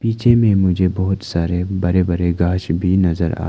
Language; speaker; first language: Hindi; non-native, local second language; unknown